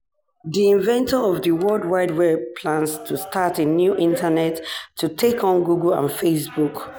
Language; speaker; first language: English; non-native, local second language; Yoruba